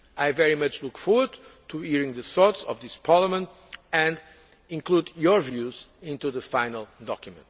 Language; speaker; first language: English; non-native, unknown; Portuguese